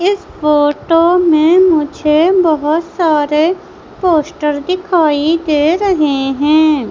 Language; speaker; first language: Hindi; native; Hindi